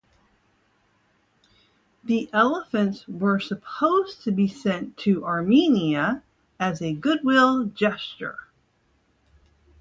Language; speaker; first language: English; native; English